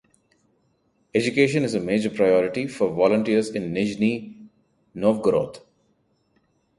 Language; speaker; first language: English; non-native, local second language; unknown